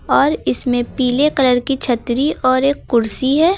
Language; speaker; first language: Hindi; native; Hindi